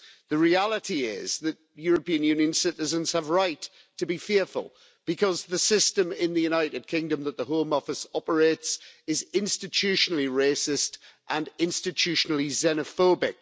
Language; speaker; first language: English; native; English